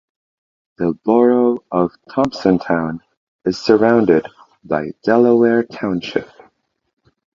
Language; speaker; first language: English; non-native, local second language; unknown